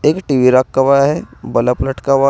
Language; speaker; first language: Hindi; native; Hindi